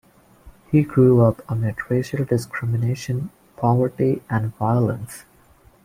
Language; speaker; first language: English; non-native, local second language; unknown